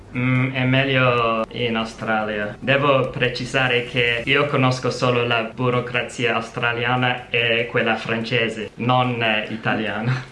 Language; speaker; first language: Italian; non-native, fluent; English